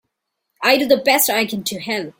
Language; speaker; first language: English; non-native, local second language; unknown